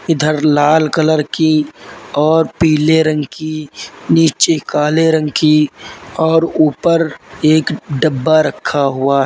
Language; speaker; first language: Hindi; native; Hindi